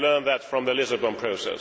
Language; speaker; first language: English; non-native, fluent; Swedish